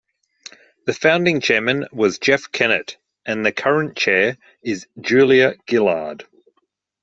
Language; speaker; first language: English; native; English